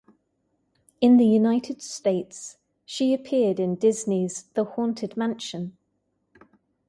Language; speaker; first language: English; native; English